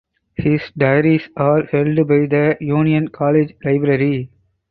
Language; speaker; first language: English; non-native, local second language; Tamil